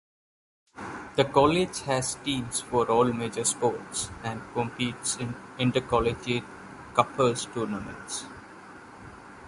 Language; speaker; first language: English; non-native, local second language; Malayalam